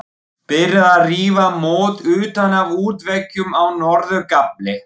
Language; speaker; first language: Icelandic; non-native, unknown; German